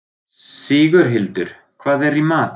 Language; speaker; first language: Icelandic; non-native, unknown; German